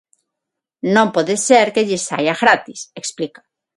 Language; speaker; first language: Galician; non-native, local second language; Spanish